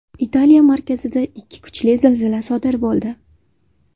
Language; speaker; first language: Uzbek; native; Uzbek